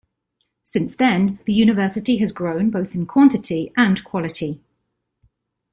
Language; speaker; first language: English; native; English